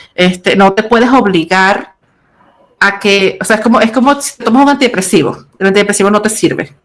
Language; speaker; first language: Spanish; native; Spanish